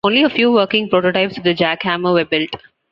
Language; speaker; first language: English; non-native, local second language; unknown